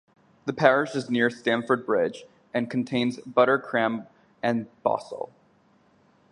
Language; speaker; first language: English; native; English